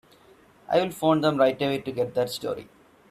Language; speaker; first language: English; non-native, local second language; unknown